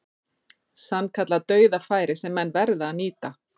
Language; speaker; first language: Icelandic; native; Icelandic